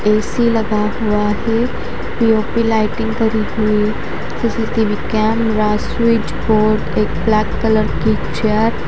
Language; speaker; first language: Hindi; native; Hindi